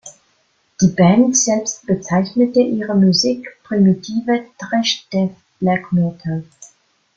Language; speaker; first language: German; non-native, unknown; Italian